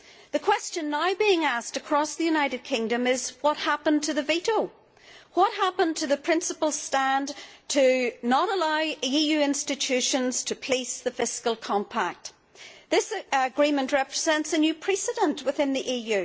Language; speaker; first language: English; native; English